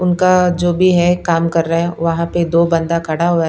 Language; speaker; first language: Hindi; non-native, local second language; Punjabi